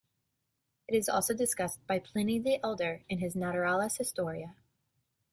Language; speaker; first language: English; native; English